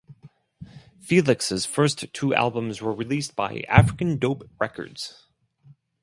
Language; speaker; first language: English; non-native, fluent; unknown